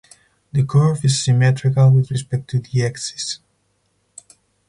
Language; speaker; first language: English; non-native, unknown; Spanish